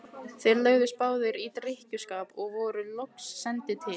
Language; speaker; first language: Icelandic; native; Icelandic